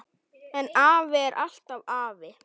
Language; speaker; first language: Icelandic; native; Icelandic